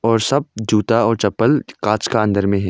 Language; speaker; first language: Hindi; non-native, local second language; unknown